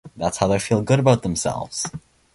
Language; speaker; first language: English; native; English